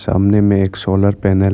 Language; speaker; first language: Hindi; non-native, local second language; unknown